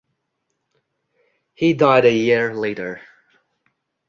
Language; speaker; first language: English; non-native, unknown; Uzbek